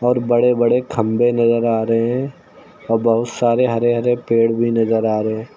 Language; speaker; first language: Hindi; native; Hindi